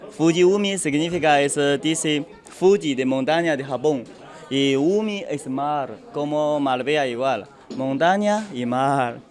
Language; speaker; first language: Spanish; non-native, learner; Japanese